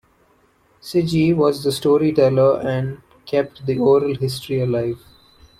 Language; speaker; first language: English; non-native, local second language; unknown